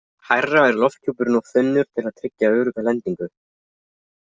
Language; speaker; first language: Icelandic; native; Icelandic